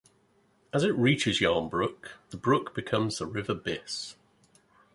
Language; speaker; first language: English; native; English